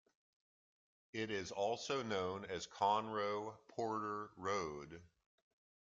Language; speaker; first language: English; native; English